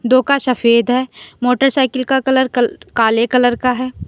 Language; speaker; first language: Hindi; native; Hindi